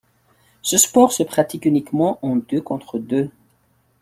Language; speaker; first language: French; non-native, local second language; Malagasy